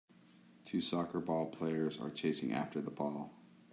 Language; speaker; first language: English; native; English